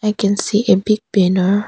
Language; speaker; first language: English; non-native, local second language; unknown